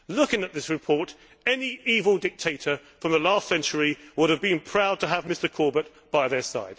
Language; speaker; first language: English; native; English